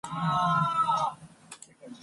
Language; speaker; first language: English; non-native, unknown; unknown